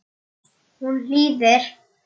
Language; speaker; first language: Icelandic; non-native, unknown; Polish